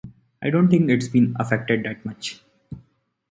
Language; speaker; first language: English; non-native, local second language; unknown